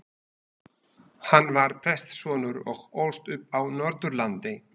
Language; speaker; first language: Icelandic; non-native, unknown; Slovak